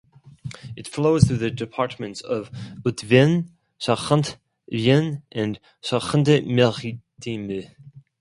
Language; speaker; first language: English; non-native, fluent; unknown